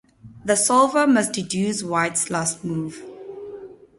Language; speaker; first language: English; non-native, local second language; Northern Sotho